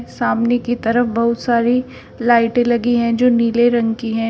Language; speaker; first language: Hindi; native; Hindi